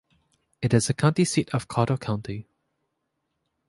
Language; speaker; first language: English; native; English